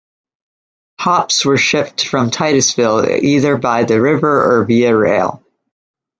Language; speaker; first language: English; native; English